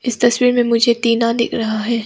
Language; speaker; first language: Hindi; non-native, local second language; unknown